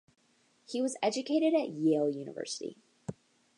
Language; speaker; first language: English; native; English